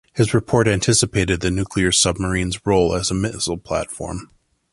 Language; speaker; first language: English; native; English